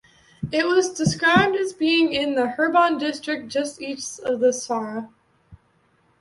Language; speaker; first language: English; native; English